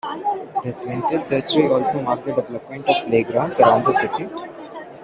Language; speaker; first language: English; non-native, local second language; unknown